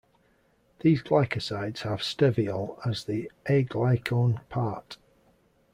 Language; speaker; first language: English; native; English